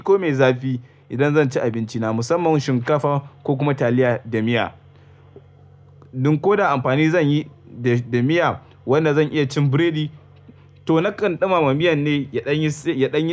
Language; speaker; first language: Hausa; native; Hausa